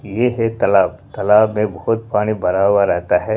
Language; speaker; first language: Hindi; non-native, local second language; Punjabi